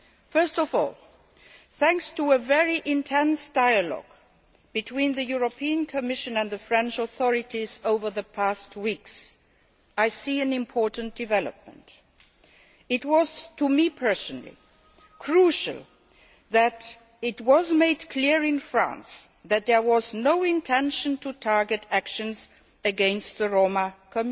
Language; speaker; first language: English; non-native, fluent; Luxembourgish